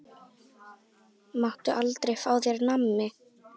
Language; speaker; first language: Icelandic; native; Icelandic